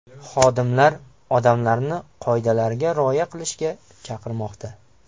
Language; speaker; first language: Uzbek; native; Uzbek